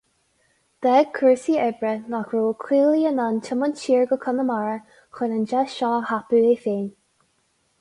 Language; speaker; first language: Irish; non-native, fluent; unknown